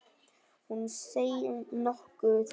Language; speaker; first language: Icelandic; non-native, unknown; Vietnamese